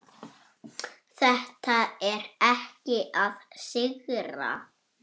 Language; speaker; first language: Icelandic; native; Icelandic